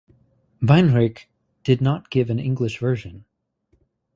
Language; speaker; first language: English; native; English